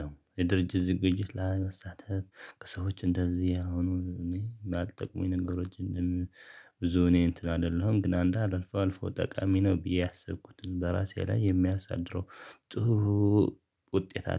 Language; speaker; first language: Amharic; non-native, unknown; Tigrinya